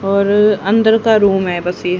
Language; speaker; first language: Hindi; native; Hindi